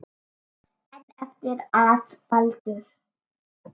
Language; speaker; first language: Icelandic; native; Icelandic